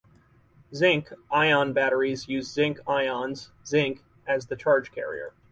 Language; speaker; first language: English; native; English